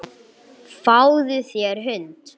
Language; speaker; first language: Icelandic; non-native, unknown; English